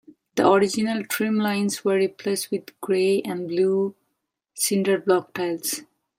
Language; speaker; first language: English; non-native, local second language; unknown